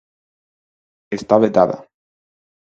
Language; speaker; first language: Galician; non-native, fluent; Spanish